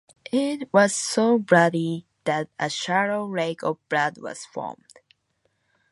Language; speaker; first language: English; non-native, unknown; Japanese